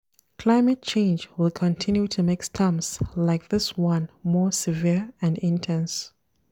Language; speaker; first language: English; non-native, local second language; Hausa